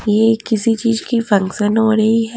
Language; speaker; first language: Hindi; native; Hindi